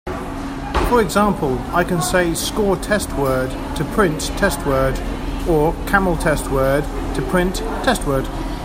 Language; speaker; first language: English; native; English